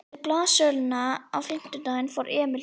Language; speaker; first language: Icelandic; native; Icelandic